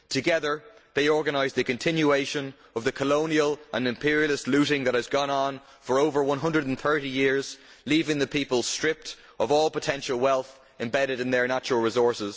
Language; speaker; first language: English; native; English